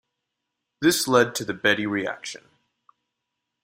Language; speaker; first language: English; non-native, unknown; Spanish